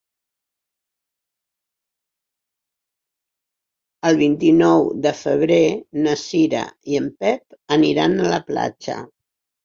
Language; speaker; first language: Catalan; non-native, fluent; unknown